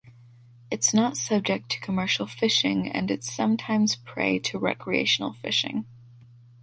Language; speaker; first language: English; native; English